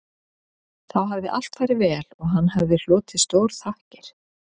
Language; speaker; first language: Icelandic; native; Icelandic